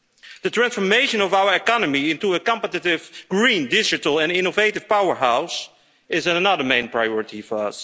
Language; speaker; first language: English; non-native, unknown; Dutch